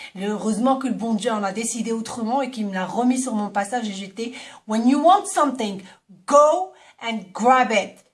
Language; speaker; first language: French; non-native, local second language; Arabic